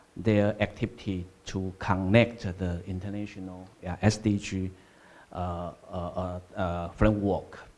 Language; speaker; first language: English; non-native, fluent; Chinese